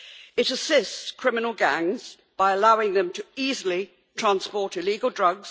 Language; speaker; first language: English; native; English